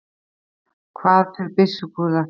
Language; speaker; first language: Icelandic; native; Icelandic